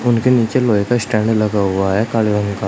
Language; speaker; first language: Hindi; native; Hindi